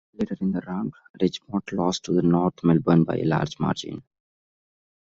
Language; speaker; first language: English; non-native, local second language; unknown